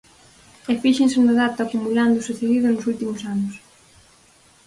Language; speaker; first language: Galician; native; Galician